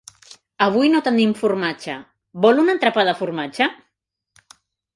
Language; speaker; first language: Catalan; native; Catalan